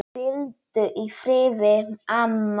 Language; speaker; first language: Icelandic; non-native, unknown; Polish